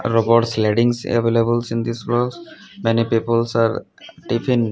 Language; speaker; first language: English; non-native, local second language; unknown